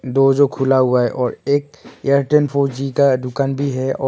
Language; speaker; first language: Hindi; non-native, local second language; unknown